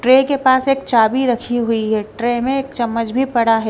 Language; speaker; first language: Hindi; non-native, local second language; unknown